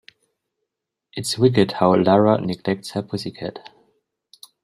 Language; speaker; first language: English; non-native, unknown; German